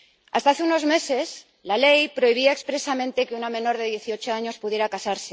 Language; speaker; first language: Spanish; native; Spanish